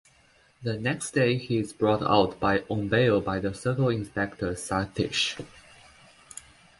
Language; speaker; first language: English; non-native, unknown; Chinese